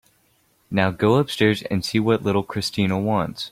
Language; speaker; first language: English; native; English